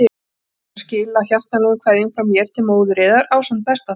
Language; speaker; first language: Icelandic; native; Icelandic